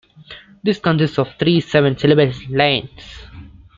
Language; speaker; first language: English; non-native, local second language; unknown